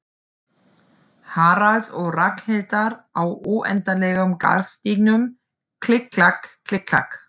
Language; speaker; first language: Icelandic; non-native, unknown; German